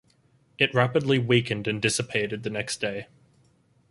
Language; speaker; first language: English; native; English